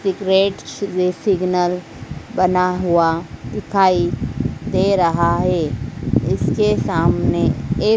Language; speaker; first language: Hindi; native; Hindi